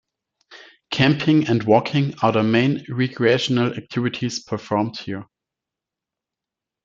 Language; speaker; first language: English; non-native, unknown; German